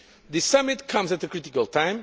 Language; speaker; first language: English; non-native, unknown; Portuguese